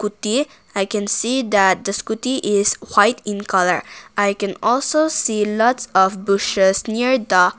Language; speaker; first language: English; non-native, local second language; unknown